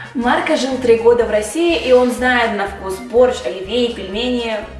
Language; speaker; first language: Russian; native; Russian